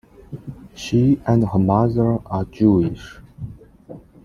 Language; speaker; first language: English; non-native, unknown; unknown